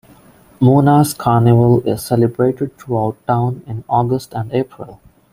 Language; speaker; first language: English; non-native, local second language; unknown